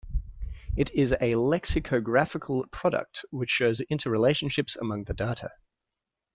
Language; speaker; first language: English; native; English